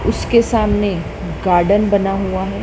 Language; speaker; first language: Hindi; native; Hindi